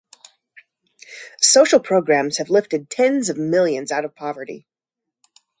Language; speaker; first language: English; native; English